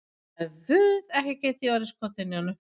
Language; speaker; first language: Icelandic; non-native, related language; Swedish